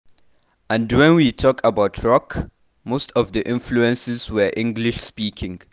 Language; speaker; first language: English; non-native, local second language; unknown